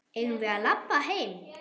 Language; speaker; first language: Icelandic; non-native, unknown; German